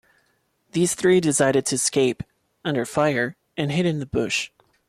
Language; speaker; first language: English; non-native, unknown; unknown